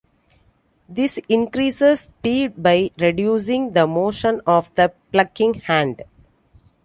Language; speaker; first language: English; non-native, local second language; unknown